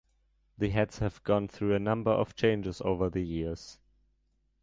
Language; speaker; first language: English; non-native, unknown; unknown